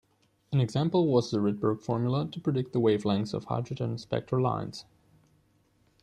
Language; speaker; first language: English; non-native, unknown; German